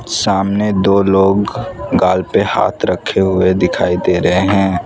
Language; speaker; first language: Hindi; non-native, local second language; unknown